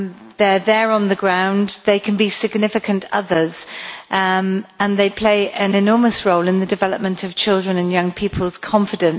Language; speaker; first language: English; native; English